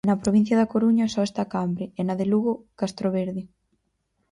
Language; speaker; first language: Galician; native; Galician